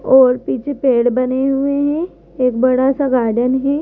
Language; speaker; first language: Hindi; native; Hindi